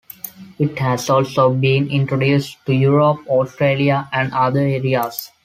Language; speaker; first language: English; non-native, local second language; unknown